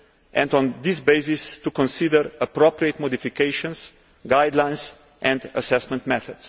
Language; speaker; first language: English; non-native, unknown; Slovenian